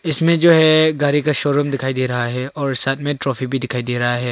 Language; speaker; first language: Hindi; non-native, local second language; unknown